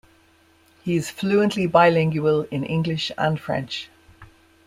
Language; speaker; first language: English; native; English